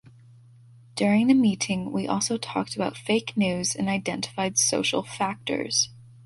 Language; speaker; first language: English; native; English